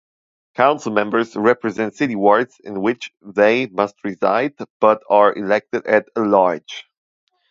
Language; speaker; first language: English; non-native, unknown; German